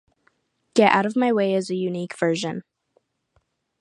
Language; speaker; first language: English; native; English